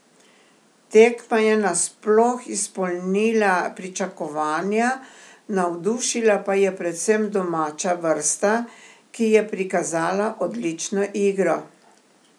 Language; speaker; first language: Slovenian; native; Slovenian